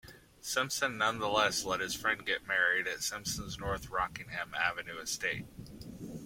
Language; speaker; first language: English; native; English